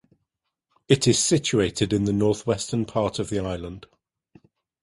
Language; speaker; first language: English; native; English